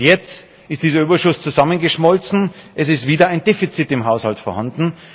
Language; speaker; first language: German; native; German